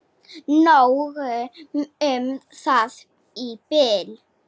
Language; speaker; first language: Icelandic; non-native, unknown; Slovak